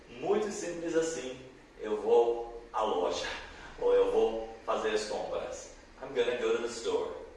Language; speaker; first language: Portuguese; non-native, learner; English